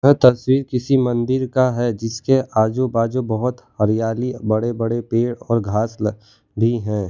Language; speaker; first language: Hindi; non-native, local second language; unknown